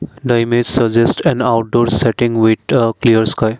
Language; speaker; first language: English; non-native, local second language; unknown